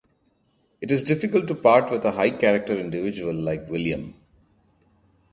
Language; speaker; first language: English; non-native, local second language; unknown